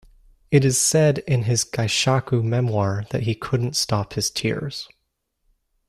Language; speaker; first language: English; native; English